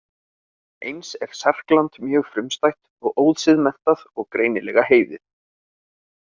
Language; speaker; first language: Icelandic; native; Icelandic